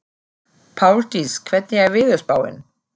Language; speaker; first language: Icelandic; non-native, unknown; German